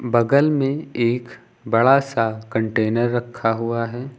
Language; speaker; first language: Hindi; native; Hindi